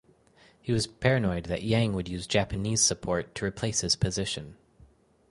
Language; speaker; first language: English; native; English